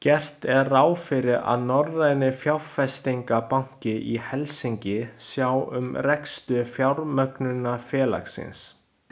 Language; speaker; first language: Icelandic; non-native, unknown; Chinese